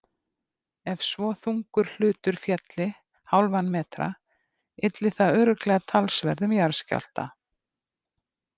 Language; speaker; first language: Icelandic; native; Icelandic